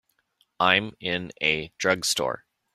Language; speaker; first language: English; native; English